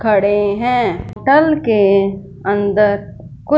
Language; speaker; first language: Hindi; non-native, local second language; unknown